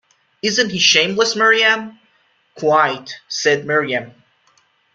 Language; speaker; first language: English; non-native, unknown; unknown